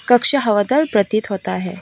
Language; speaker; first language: Hindi; non-native, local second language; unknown